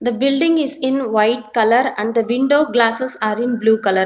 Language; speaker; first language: English; non-native, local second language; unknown